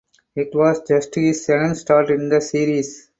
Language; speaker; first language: English; non-native, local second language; Tamil